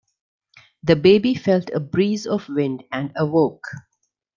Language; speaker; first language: English; non-native, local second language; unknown